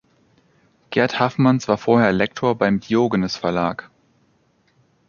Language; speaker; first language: German; native; German